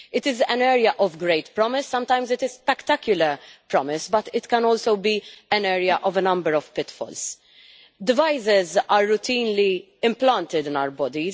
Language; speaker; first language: English; non-native, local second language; Maltese